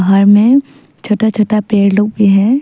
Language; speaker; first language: Hindi; early bilingual, other home language; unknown